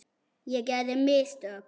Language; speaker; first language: Icelandic; non-native, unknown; German